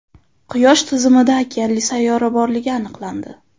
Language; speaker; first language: Uzbek; native; Uzbek